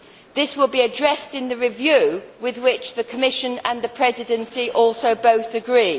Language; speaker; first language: English; native; English